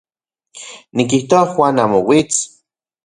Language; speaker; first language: Central Puebla Nahuatl; non-native, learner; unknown